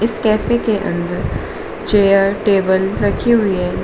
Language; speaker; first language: Hindi; native; Hindi